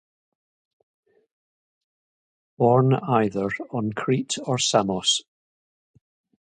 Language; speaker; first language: English; native; English